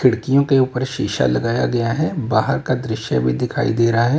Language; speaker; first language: Hindi; native; Hindi